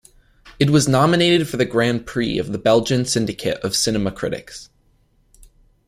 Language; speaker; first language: English; native; English